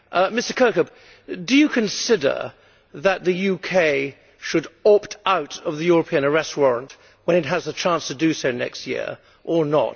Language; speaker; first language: English; native; English